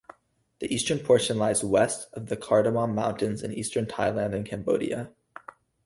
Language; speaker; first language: English; native; English